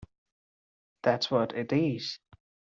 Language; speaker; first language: English; non-native, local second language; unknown